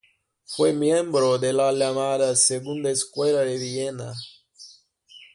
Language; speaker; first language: Spanish; non-native, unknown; Portuguese